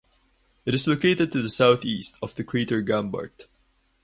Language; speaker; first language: English; non-native, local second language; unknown